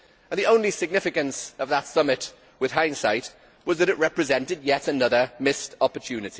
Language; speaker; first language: English; native; English